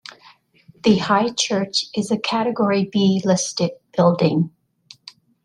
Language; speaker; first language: English; native; English